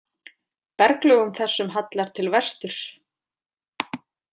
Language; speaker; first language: Icelandic; native; Icelandic